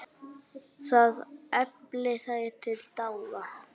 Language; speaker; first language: Icelandic; native; Icelandic